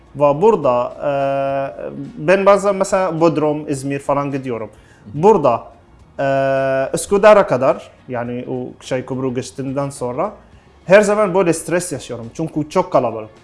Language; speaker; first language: Turkish; non-native, learner; Arabic